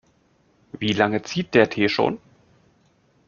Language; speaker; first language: German; native; German